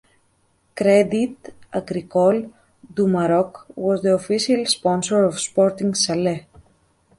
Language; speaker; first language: English; native; English